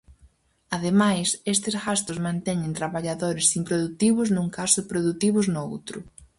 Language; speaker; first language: Galician; native; Galician